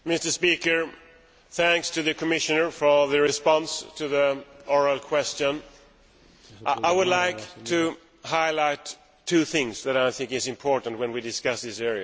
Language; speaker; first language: English; non-native, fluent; Swedish